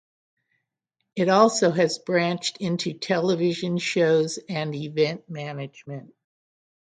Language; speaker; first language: English; native; English